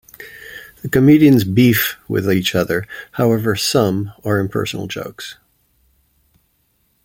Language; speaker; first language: English; native; English